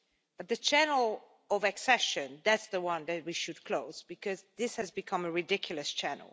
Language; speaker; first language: English; non-native, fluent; Dutch